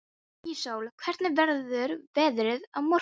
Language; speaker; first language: Icelandic; non-native, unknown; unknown